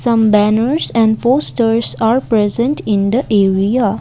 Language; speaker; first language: English; non-native, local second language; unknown